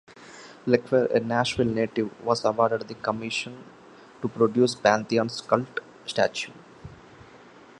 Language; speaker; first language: English; non-native, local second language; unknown